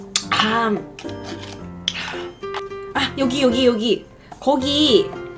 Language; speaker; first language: Korean; non-native, learner; English